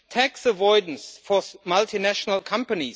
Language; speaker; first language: English; non-native, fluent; German